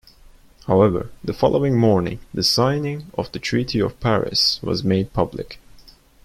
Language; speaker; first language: English; non-native, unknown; Turkish